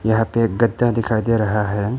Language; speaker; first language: Hindi; non-native, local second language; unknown